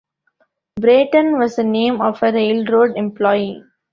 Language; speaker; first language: English; non-native, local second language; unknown